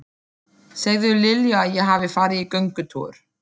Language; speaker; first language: Icelandic; non-native, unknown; German